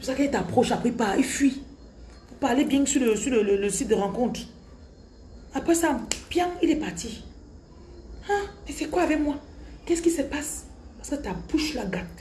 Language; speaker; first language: French; non-native, local second language; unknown